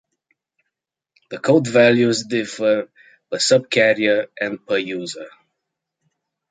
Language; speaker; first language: English; native; English